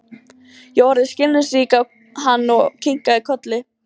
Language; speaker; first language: Icelandic; native; Icelandic